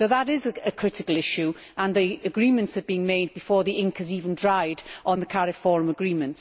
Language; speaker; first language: English; native; English